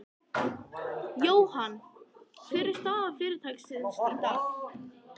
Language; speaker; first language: Icelandic; native; Icelandic